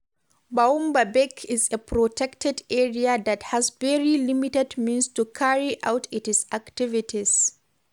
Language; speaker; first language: English; non-native, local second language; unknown